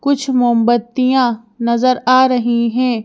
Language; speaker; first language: Hindi; native; Hindi